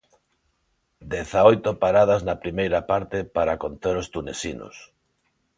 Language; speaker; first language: Galician; non-native, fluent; Spanish